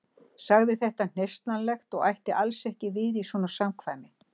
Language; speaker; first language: Icelandic; native; Icelandic